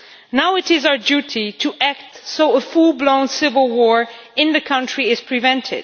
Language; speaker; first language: English; non-native, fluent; Dutch